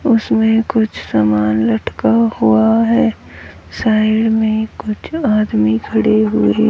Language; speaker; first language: Hindi; native; Hindi